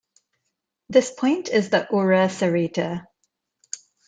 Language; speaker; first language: English; non-native, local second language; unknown